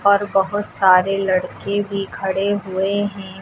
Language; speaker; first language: Hindi; native; Hindi